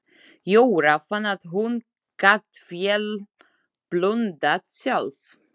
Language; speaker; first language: Icelandic; non-native, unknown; Slovak